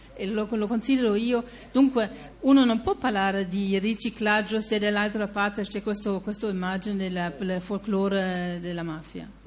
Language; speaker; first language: Italian; non-native, fluent; German